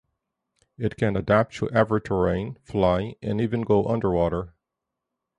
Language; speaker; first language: English; native; English